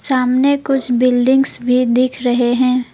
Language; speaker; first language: Hindi; non-native, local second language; Assamese